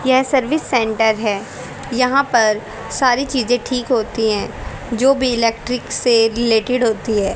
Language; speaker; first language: Hindi; native; Hindi